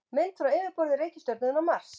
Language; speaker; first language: Icelandic; native; Icelandic